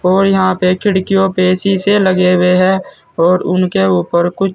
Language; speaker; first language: Hindi; native; Hindi